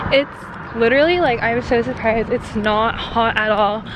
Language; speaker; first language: English; early bilingual, other home language; Korean